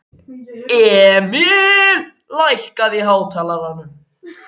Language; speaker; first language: Icelandic; native; Icelandic